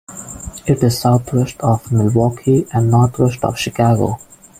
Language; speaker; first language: English; non-native, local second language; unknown